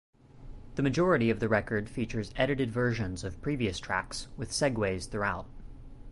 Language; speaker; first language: English; native; English